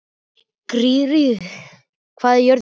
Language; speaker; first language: Icelandic; native; Icelandic